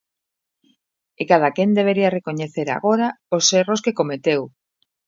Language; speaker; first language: Galician; native; Galician